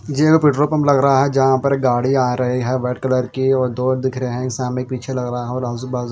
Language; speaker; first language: Hindi; non-native, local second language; Punjabi